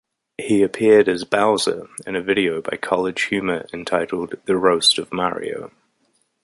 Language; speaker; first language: English; native; English